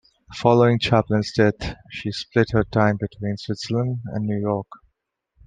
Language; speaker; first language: English; non-native, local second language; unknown